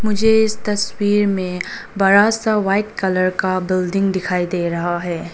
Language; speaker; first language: Hindi; non-native, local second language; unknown